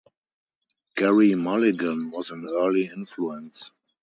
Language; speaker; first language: English; non-native, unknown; German